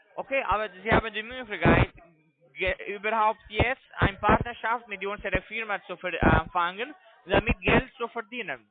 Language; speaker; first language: German; non-native, fluent; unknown